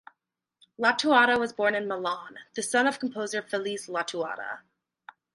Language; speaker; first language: English; native; English